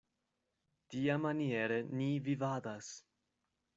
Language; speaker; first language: Esperanto; non-native, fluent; Spanish